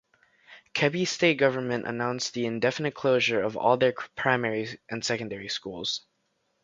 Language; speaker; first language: English; native; English